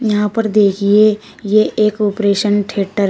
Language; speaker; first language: Hindi; native; Hindi